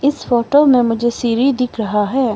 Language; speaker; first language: Hindi; non-native, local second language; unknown